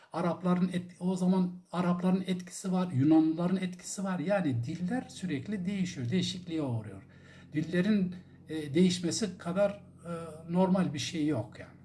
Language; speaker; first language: Turkish; non-native, local second language; Zaza